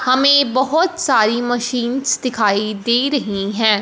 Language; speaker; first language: Hindi; non-native, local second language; Punjabi